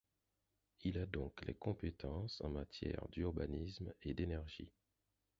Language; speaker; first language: French; non-native, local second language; Haitian Creole